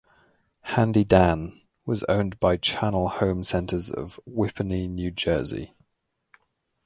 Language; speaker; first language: English; native; English